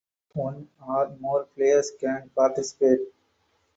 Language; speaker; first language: English; non-native, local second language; Tamil